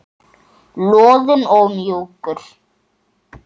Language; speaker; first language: Icelandic; native; Icelandic